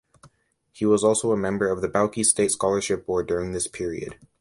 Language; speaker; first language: English; native; English